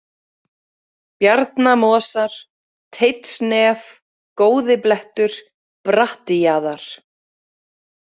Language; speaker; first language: Icelandic; native; Icelandic